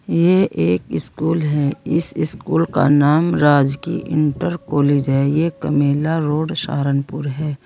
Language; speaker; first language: Hindi; native; Hindi